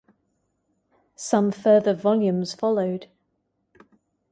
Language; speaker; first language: English; native; English